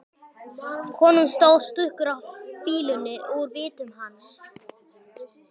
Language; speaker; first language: Icelandic; native; Icelandic